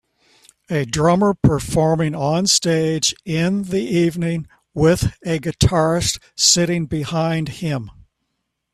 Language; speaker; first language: English; native; English